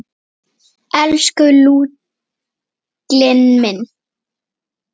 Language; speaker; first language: Icelandic; native; Icelandic